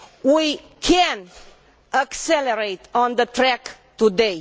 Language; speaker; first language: English; non-native, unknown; Romanian